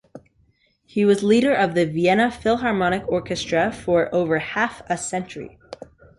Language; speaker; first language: English; native; English